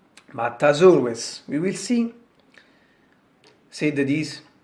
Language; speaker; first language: English; non-native, learner; Italian